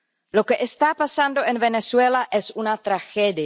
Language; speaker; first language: Spanish; non-native, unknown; Czech